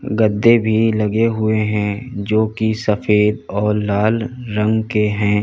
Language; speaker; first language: Hindi; native; Hindi